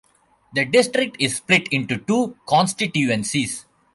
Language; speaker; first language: English; non-native, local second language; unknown